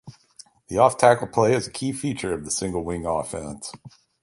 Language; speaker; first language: English; native; English